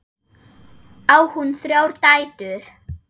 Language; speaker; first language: Icelandic; non-native, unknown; German